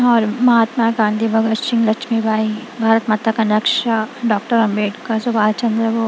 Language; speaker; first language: Hindi; non-native, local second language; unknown